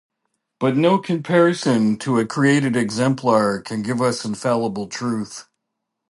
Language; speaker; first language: English; native; English